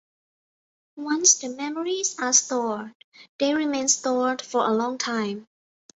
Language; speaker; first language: English; non-native, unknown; Thai